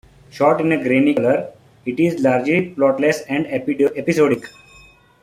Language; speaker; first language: English; non-native, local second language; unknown